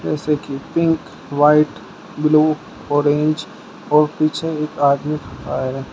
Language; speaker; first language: Hindi; native; Hindi